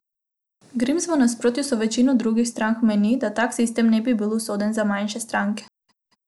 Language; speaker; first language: Slovenian; non-native, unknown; Macedonian